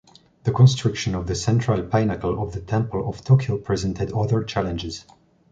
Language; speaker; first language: English; non-native, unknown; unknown